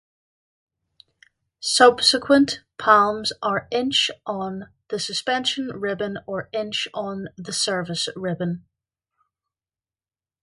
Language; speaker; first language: English; native; English